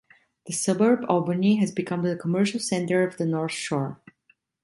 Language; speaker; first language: English; non-native, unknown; Italian